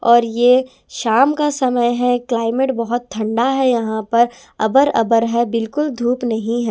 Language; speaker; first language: Hindi; non-native, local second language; Punjabi